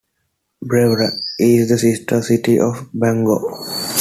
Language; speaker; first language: English; non-native, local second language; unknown